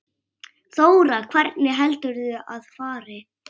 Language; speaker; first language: Icelandic; native; Icelandic